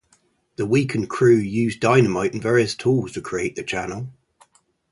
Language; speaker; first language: English; native; English